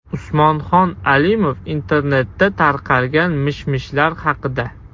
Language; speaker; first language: Uzbek; non-native, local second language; Russian